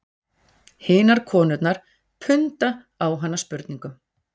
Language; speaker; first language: Icelandic; native; Icelandic